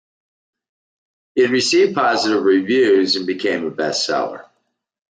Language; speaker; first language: English; native; English